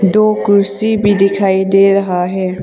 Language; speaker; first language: Hindi; non-native, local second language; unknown